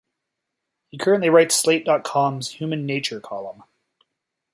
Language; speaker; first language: English; native; English